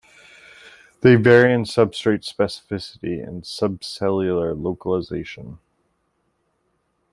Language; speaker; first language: English; native; English